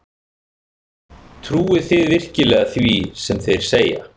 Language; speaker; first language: Icelandic; native; Icelandic